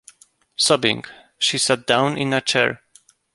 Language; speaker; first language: English; non-native, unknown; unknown